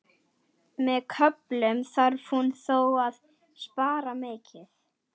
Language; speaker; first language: Icelandic; non-native, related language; Swedish